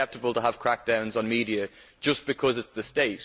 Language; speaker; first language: English; native; English